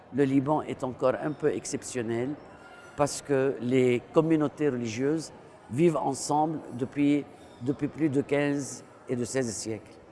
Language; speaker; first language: French; non-native, local second language; Arabic